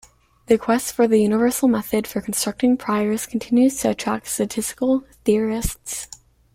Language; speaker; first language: English; native; English